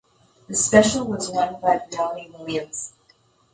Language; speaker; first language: English; native; English